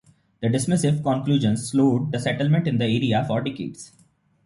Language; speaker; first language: English; non-native, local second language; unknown